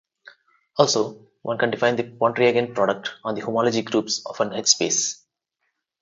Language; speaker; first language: English; non-native, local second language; Telugu